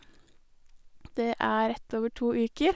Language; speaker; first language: Norwegian; native; Norwegian